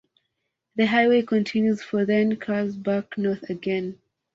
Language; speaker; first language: English; non-native, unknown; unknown